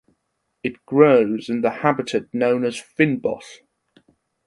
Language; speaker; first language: English; non-native, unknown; German